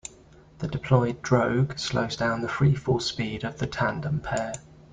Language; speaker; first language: English; native; English